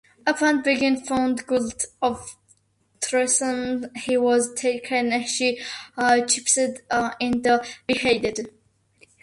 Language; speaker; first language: English; non-native, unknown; Georgian